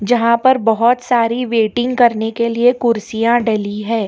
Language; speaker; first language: Hindi; non-native, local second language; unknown